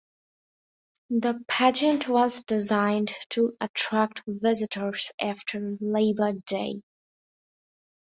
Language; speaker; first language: English; non-native, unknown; Bangla